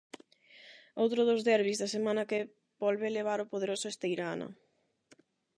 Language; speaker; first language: Galician; non-native, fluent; Spanish